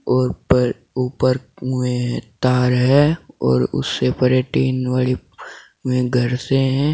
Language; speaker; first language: Hindi; native; Hindi